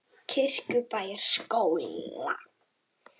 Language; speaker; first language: Icelandic; native; Icelandic